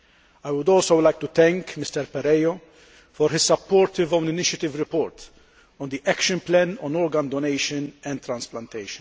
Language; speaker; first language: English; non-native, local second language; Maltese